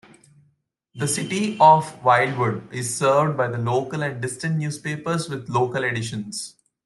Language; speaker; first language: English; non-native, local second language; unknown